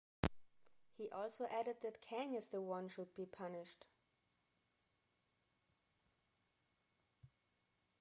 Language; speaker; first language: English; non-native, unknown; German